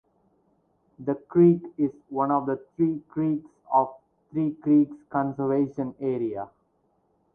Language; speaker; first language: English; non-native, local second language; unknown